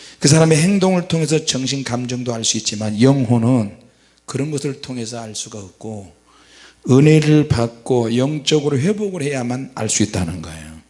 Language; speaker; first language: Korean; native; Korean